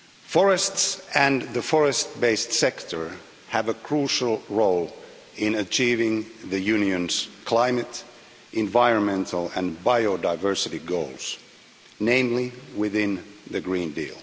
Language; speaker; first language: English; non-native, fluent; Finnish